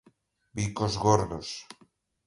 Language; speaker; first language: Galician; native; Galician